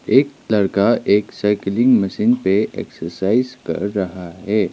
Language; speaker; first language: Hindi; non-native, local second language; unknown